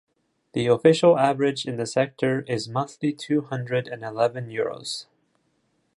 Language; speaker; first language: English; non-native, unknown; Japanese